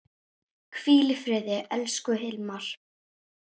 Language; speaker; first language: Icelandic; native; Icelandic